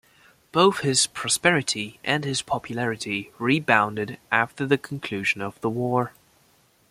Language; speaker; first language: English; non-native, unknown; German